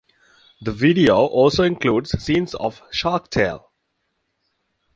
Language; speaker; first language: English; native; English